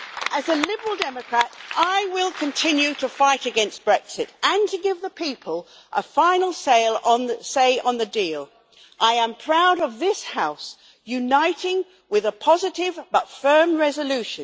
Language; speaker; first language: English; native; English